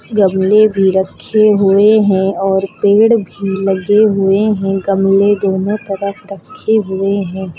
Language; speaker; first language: Hindi; native; Hindi